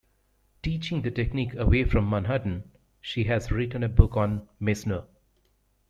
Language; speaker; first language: English; native; English